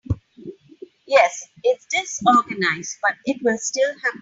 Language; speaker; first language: English; non-native, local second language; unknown